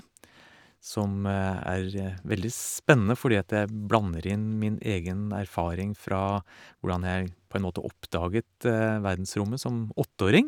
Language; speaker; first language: Norwegian; native; Norwegian